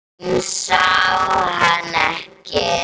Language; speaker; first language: Icelandic; native; Icelandic